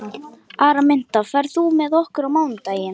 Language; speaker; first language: Icelandic; non-native, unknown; Lithuanian